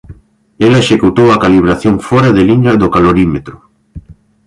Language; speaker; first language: Galician; native; Galician